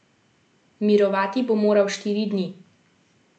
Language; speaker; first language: Slovenian; native; Slovenian